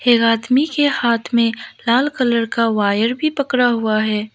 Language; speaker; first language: Hindi; non-native, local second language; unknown